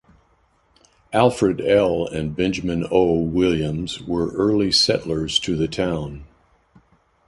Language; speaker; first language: English; native; English